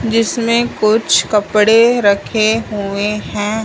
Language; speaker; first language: Hindi; non-native, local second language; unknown